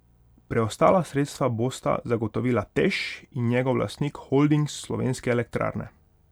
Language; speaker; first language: Slovenian; non-native, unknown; Hungarian